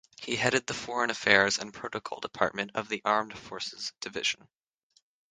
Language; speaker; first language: English; native; English